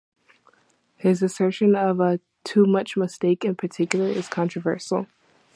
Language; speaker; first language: English; native; English